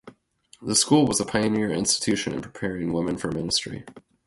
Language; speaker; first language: English; native; English